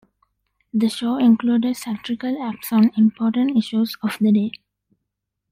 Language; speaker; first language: English; non-native, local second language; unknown